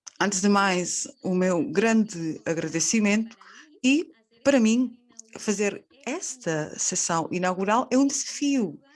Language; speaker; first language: Portuguese; non-native, fluent; Spanish